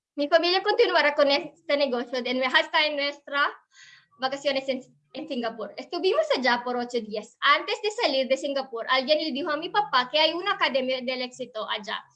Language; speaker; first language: Spanish; non-native, learner; Filipino